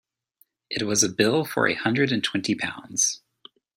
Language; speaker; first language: English; native; English